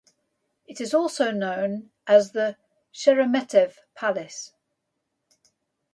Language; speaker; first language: English; native; English